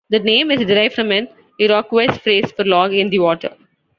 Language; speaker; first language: English; non-native, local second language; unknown